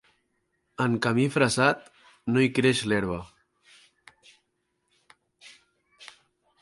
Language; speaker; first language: Catalan; native; Catalan